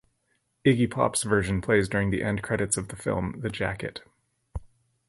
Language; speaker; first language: English; native; English